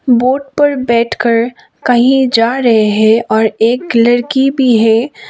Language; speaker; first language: Hindi; non-native, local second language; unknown